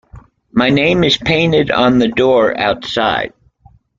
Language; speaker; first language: English; native; English